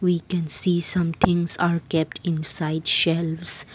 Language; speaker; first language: English; non-native, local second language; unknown